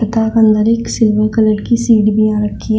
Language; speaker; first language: Hindi; native; Hindi